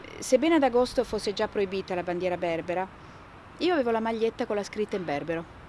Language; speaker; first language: Italian; non-native, fluent; Kabyle